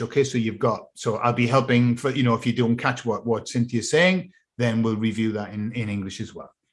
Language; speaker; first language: English; native; English